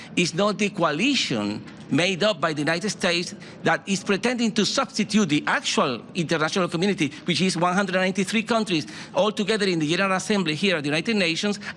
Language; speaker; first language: English; non-native, fluent; Spanish